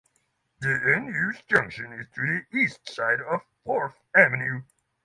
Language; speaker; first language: English; non-native, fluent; Norwegian